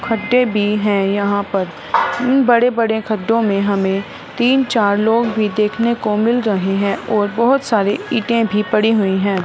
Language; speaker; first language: Hindi; non-native, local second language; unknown